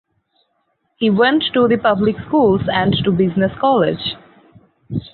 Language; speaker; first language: English; non-native, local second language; Bangla